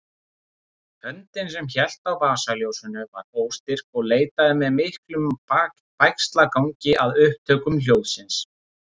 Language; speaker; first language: Icelandic; native; Icelandic